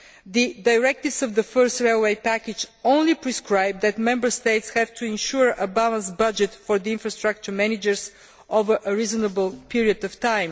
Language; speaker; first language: English; non-native, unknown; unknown